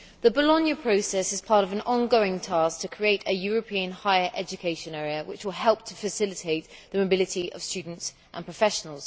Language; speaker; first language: English; native; English